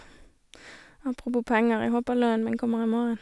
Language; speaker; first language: Norwegian; native; Norwegian